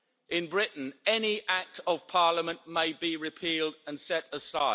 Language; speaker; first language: English; native; English